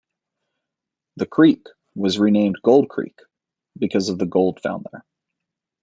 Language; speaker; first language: English; native; English